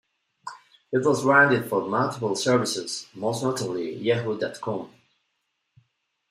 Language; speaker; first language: English; non-native, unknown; Spanish